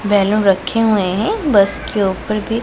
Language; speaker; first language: Hindi; non-native, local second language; Punjabi